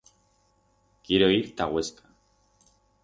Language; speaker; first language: Aragonese; non-native, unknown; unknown